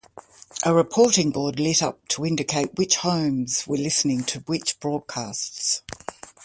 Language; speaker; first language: English; native; English